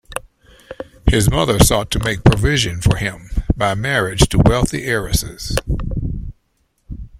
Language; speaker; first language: English; native; English